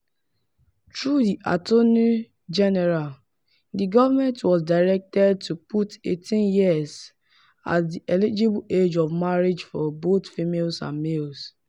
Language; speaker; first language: English; non-native, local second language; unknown